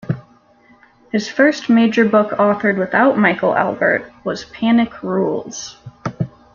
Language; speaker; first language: English; native; English